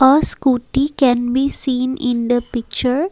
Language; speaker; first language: English; non-native, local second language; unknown